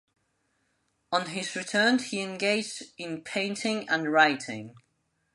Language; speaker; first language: English; non-native, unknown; Spanish